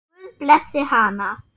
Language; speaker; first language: Icelandic; non-native, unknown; German